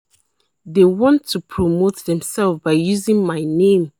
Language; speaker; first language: English; non-native, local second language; Yoruba